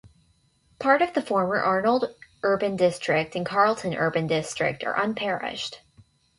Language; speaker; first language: English; native; English